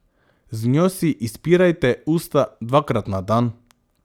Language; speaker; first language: Slovenian; non-native, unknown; Macedonian